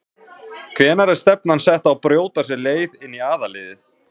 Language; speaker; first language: Icelandic; native; Icelandic